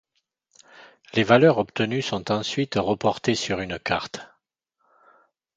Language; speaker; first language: French; native; French